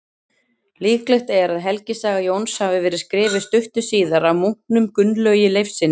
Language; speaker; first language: Icelandic; native; Icelandic